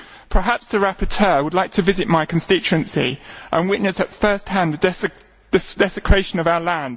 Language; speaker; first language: English; native; English